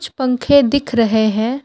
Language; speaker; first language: Hindi; non-native, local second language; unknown